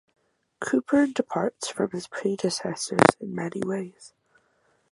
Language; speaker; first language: English; native; English